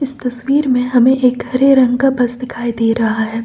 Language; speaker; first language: Hindi; native; Hindi